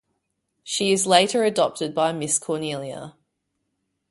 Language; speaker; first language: English; native; English